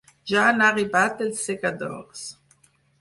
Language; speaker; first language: Catalan; non-native, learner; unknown